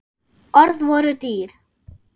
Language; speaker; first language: Icelandic; non-native, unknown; German